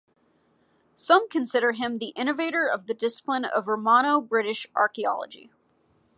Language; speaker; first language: English; native; English